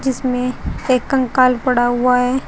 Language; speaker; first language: Hindi; native; Hindi